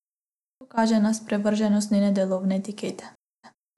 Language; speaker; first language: Slovenian; non-native, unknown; Macedonian